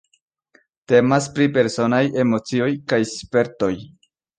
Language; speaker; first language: Esperanto; non-native, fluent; Spanish